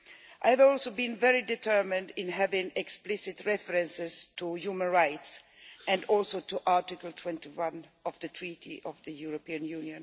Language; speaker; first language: English; non-native, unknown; Swedish